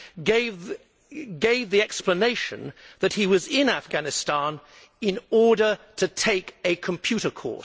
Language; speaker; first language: English; native; English